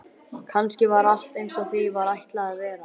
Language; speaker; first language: Icelandic; native; Icelandic